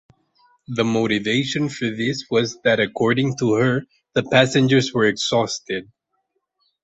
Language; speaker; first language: English; non-native, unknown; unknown